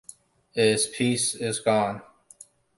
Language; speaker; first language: English; non-native, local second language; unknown